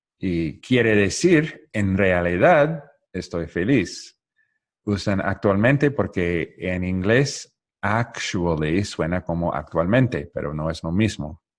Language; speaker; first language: Spanish; non-native, learner; English